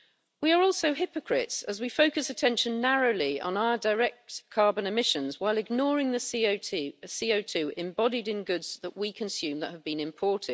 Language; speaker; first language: English; native; English